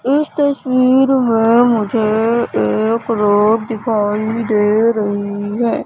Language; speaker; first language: Hindi; native; Hindi